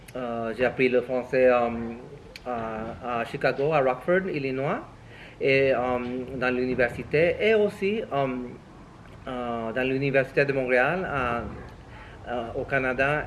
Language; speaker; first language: French; non-native, fluent; Spanish